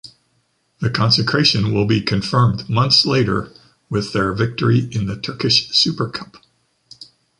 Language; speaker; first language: English; native; English